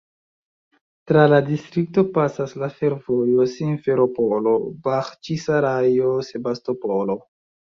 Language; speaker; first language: Esperanto; non-native, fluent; Chinese